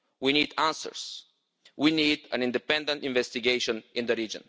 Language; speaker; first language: English; non-native, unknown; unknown